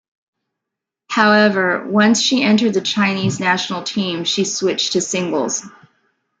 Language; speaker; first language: English; native; English